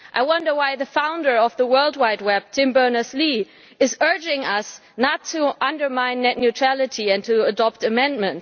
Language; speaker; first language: English; non-native, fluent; German